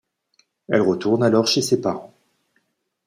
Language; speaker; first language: French; native; French